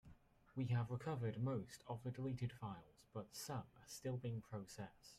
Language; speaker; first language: English; native; English